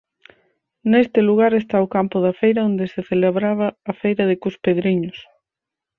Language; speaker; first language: Galician; native; Galician